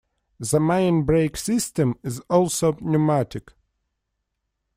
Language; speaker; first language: English; non-native, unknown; Russian